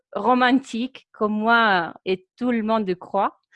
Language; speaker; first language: French; non-native, fluent; Spanish